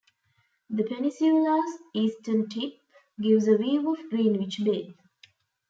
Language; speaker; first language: English; non-native, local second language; Tamil